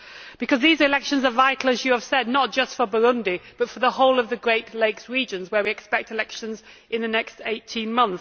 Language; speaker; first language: English; native; English